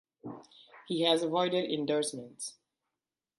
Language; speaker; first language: English; native; English